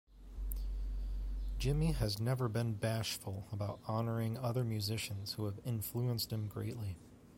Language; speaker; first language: English; native; English